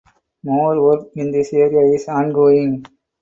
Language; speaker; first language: English; non-native, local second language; Tamil